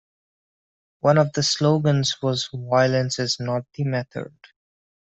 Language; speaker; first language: English; non-native, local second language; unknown